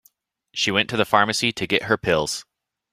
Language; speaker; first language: English; native; English